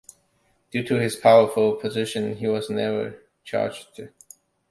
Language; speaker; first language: English; non-native, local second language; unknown